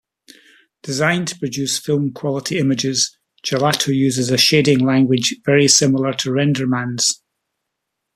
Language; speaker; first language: English; native; English